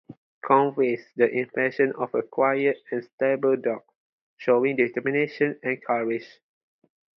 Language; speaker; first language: English; non-native, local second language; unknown